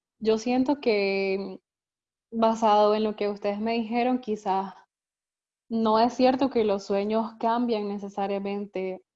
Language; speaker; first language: Spanish; native; Spanish